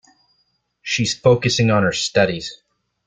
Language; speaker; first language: English; native; English